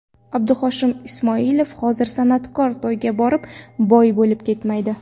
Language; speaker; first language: Uzbek; non-native, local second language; Kara-Kalpak